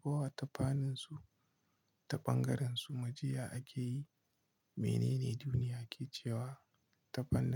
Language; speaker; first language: Hausa; non-native, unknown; Igbo